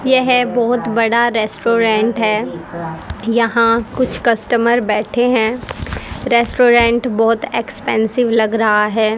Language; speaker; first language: Hindi; native; Hindi